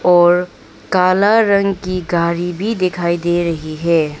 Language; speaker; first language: Hindi; non-native, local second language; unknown